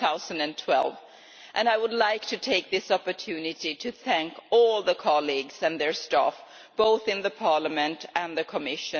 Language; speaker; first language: English; non-native, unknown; Swedish